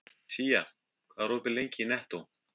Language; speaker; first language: Icelandic; native; Icelandic